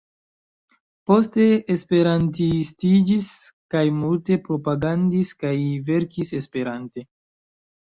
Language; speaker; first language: Esperanto; non-native, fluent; Chinese